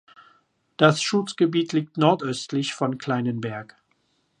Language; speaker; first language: German; non-native, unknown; French